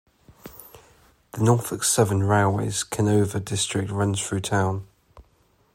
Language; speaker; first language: English; native; English